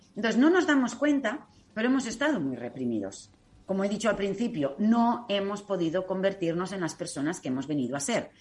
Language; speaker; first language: Spanish; native; Spanish